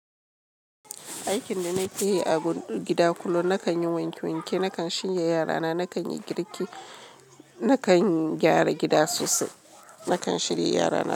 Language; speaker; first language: Hausa; non-native, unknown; Yoruba